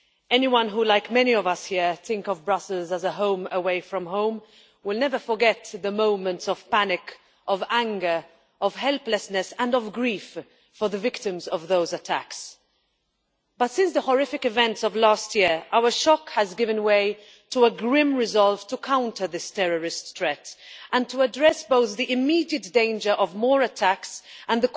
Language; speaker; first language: English; non-native, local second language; Maltese